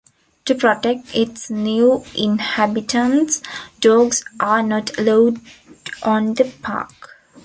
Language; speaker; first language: English; non-native, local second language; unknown